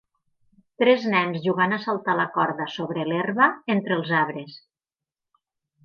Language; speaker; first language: Catalan; native; Catalan